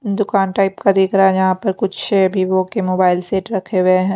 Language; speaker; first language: Hindi; non-native, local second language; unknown